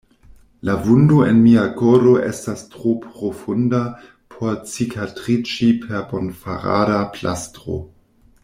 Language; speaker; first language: Esperanto; non-native, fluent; German